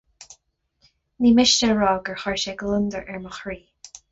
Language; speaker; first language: Irish; non-native, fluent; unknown